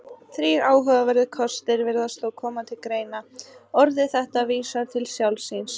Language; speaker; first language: Icelandic; native; Icelandic